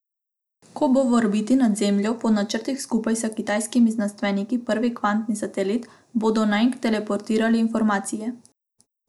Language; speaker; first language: Slovenian; non-native, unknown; Macedonian